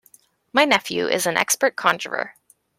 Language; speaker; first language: English; native; English